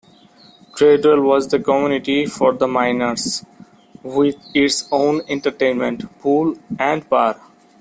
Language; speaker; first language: English; non-native, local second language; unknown